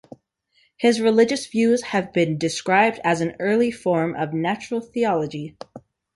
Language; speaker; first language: English; native; English